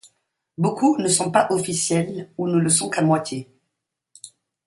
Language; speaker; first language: French; non-native, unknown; Italian